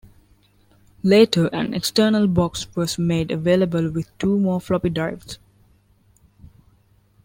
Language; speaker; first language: English; non-native, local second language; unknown